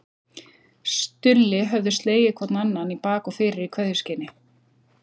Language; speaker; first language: Icelandic; native; Icelandic